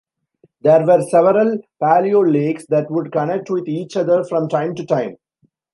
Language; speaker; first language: English; non-native, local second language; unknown